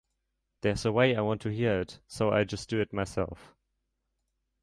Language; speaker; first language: English; non-native, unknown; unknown